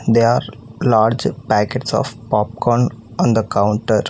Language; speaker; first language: English; non-native, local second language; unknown